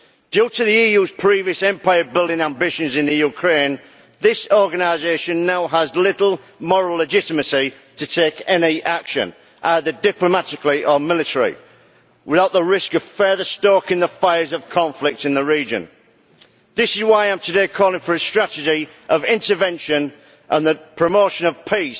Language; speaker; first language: English; native; English